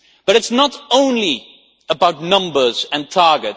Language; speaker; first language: English; non-native, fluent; Dutch